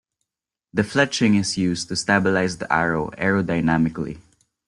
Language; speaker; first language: English; non-native, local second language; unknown